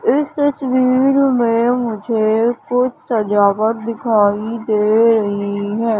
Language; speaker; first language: Hindi; native; Hindi